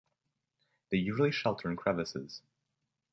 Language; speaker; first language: English; native; English